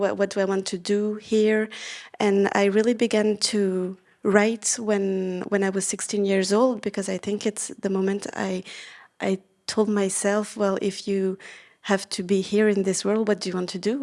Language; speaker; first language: English; non-native, fluent; Vietnamese